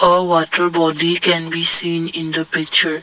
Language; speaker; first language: English; non-native, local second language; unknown